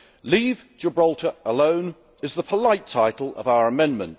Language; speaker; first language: English; native; English